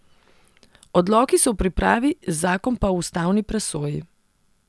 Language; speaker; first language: Slovenian; non-native, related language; Serbian